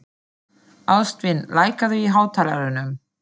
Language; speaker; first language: Icelandic; non-native, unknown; German